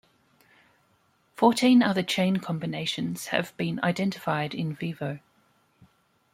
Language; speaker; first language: English; native; English